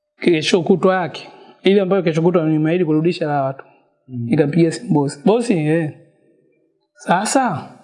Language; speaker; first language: Swahili; native; Swahili